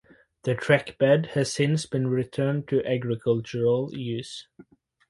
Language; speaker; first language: English; native; English